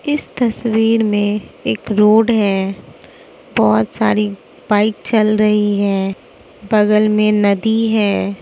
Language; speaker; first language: Hindi; non-native, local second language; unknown